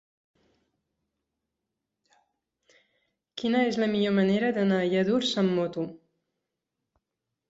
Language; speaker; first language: Catalan; non-native, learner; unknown